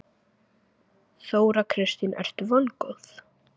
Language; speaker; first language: Icelandic; native; Icelandic